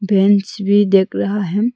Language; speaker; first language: Hindi; non-native, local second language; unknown